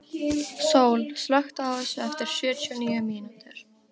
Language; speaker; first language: Icelandic; native; Icelandic